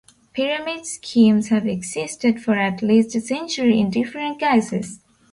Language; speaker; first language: English; non-native, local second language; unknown